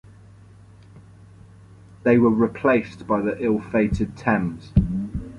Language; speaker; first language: English; native; English